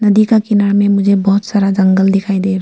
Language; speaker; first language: Hindi; early bilingual, other home language; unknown